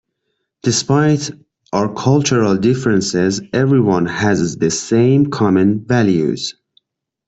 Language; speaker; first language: English; non-native, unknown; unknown